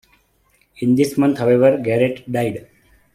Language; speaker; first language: English; non-native, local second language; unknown